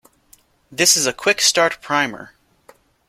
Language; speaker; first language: English; native; English